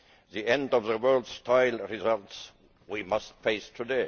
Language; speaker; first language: English; non-native, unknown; Estonian